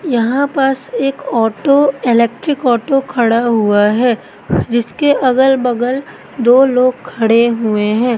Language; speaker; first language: Hindi; native; Hindi